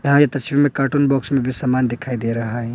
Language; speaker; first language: Hindi; non-native, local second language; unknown